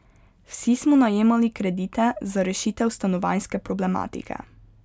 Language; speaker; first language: Slovenian; native; Slovenian